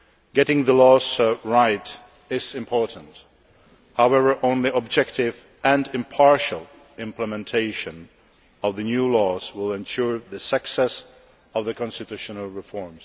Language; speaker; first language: English; non-native, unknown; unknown